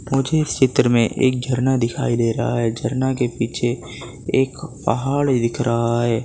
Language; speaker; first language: Hindi; non-native, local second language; Gujarati